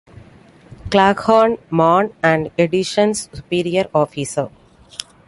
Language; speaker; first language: English; non-native, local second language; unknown